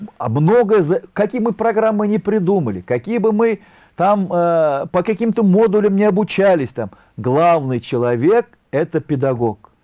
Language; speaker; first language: Russian; non-native, local second language; Tatar